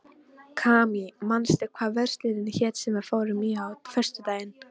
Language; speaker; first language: Icelandic; non-native, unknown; Polish